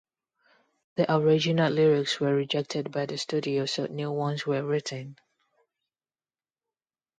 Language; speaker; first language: English; non-native, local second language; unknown